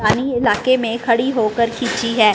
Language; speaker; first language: Hindi; non-native, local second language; Punjabi